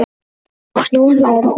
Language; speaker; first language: Icelandic; non-native, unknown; Polish